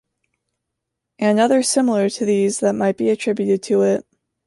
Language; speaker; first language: English; native; English